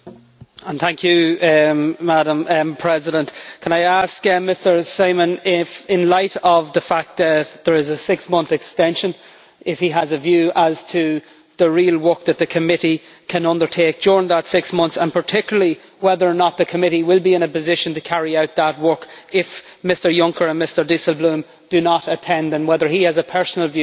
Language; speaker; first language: English; native; English